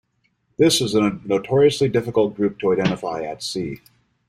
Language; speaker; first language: English; native; English